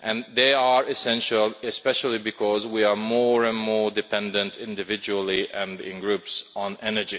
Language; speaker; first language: English; non-native, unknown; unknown